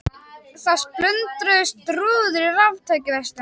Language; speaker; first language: Icelandic; native; Icelandic